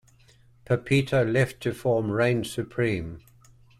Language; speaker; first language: English; native; English